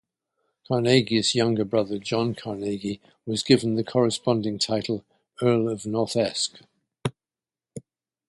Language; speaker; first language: English; native; English